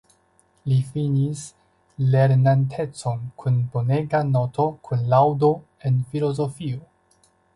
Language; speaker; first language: Esperanto; non-native, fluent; Chinese